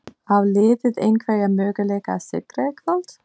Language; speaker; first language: Icelandic; non-native, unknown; English